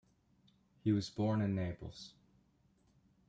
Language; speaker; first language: English; native; English